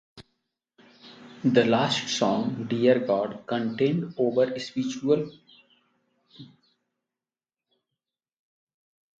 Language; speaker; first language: English; non-native, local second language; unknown